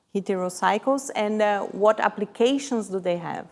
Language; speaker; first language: English; non-native, fluent; Portuguese